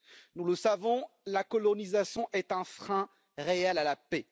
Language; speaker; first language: French; native; French